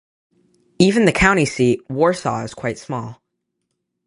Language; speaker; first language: English; native; English